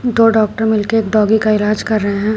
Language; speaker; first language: Hindi; native; Hindi